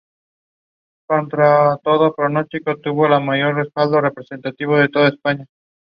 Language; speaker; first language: English; non-native, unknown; Spanish